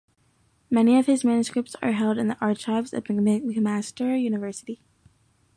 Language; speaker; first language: English; native; English